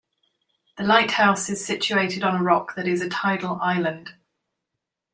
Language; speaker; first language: English; native; English